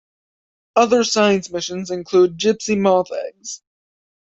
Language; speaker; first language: English; native; English